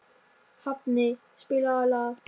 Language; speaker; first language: Icelandic; non-native, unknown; German